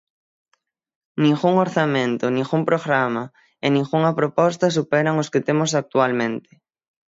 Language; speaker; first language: Galician; native; Galician